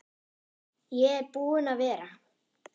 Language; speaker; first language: Icelandic; non-native, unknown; German